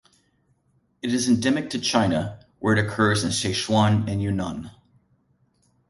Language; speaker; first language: English; native; English